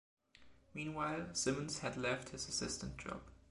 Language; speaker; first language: English; non-native, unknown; German